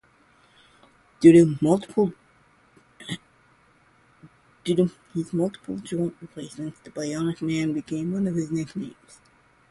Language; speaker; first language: English; non-native, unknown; Georgian